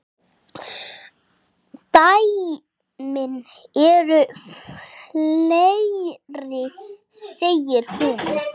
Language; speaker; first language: Icelandic; non-native, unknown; English